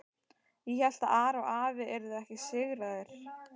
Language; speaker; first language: Icelandic; native; Icelandic